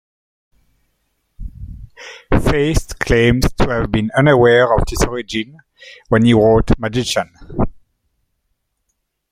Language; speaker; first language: English; native; English